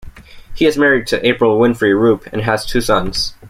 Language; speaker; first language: English; native; English